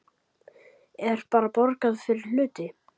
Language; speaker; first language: Icelandic; native; Icelandic